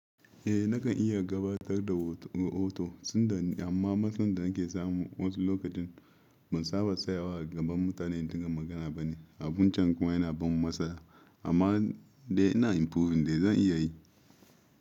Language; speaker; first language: Hausa; non-native, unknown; Yoruba